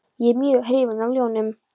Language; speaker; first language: Icelandic; non-native, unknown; Polish